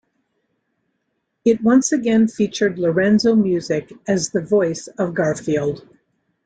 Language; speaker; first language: English; native; English